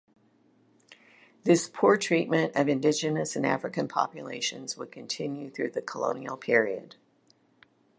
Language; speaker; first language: English; native; English